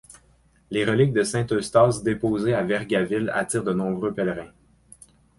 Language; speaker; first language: French; native; French